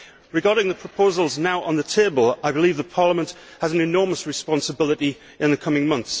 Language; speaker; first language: English; native; English